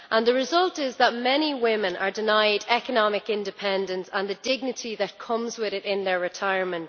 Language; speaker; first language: English; native; English